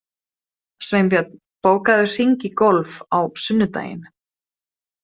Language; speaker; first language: Icelandic; non-native, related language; Swedish